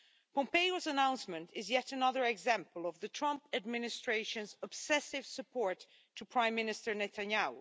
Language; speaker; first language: English; non-native, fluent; Dutch